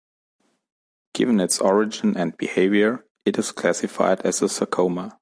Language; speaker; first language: English; non-native, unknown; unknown